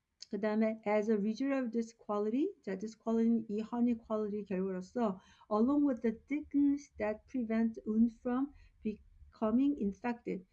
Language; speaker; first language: English; non-native, fluent; Korean